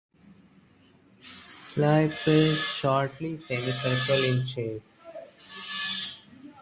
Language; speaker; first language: English; non-native, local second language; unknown